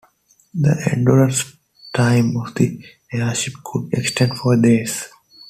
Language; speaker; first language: English; non-native, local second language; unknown